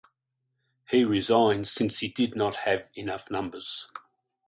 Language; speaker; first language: English; native; English